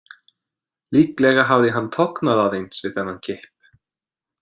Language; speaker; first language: Icelandic; non-native, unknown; English